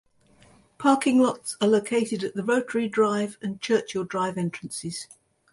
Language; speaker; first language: English; native; English